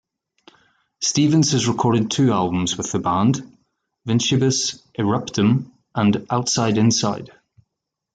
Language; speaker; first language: English; native; English